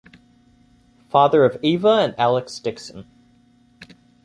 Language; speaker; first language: English; native; English